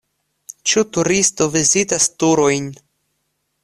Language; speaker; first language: Esperanto; non-native, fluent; Russian